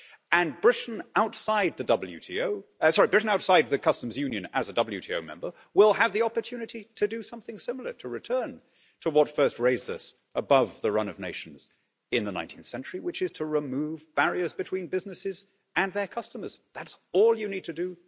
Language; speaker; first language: English; native; English